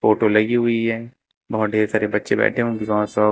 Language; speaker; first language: Hindi; native; Hindi